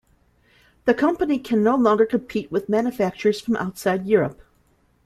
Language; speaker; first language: English; native; English